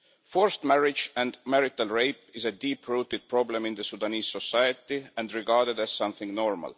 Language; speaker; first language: English; non-native, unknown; Estonian